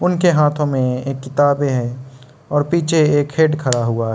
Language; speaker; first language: Hindi; non-native, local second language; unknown